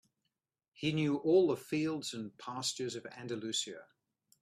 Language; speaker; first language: English; native; English